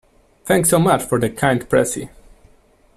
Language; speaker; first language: English; non-native, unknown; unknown